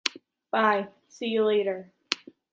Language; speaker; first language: English; native; English